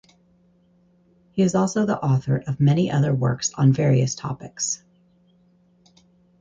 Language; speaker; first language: English; native; English